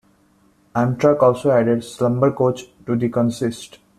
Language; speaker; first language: English; non-native, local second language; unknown